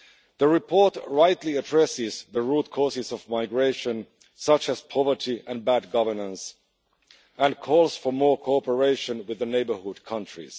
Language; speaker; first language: English; non-native, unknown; Finnish